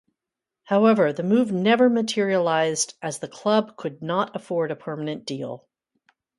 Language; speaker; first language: English; native; English